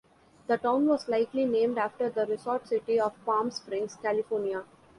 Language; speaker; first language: English; non-native, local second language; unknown